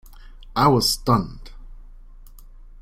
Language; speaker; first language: English; non-native, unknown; German